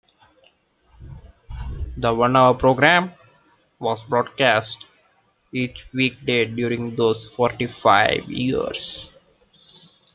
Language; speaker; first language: English; non-native, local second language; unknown